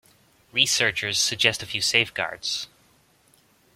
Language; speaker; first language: English; native; English